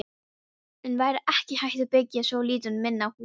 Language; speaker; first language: Icelandic; non-native, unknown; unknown